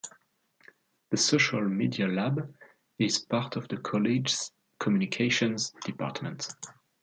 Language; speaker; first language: English; non-native, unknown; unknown